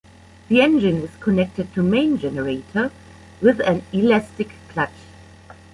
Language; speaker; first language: English; non-native, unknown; German